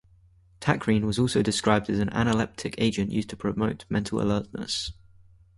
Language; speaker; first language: English; native; English